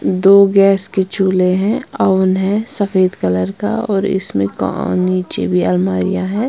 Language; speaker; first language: Hindi; non-native, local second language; Punjabi